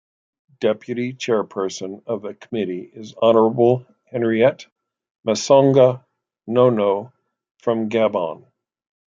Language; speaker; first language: English; native; English